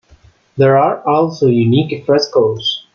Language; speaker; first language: English; non-native, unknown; Spanish